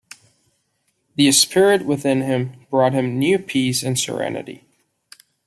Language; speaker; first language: English; non-native, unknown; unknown